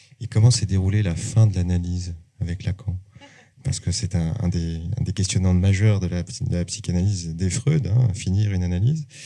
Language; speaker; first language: French; native; French